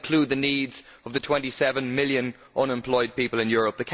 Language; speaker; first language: English; native; English